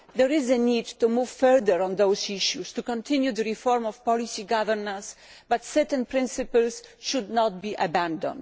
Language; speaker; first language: English; non-native, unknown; Polish